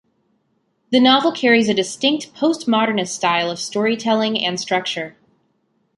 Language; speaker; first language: English; native; English